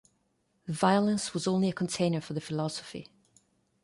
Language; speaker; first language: English; non-native, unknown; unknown